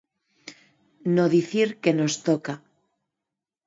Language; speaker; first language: Galician; non-native, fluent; Spanish